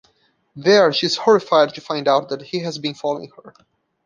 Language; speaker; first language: English; non-native, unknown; Portuguese